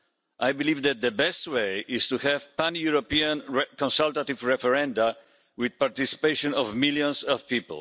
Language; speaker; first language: English; non-native, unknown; Polish